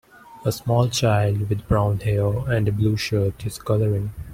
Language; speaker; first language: English; non-native, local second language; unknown